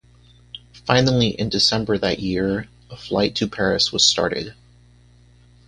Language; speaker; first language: English; native; English